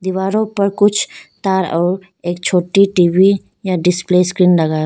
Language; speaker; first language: Hindi; non-native, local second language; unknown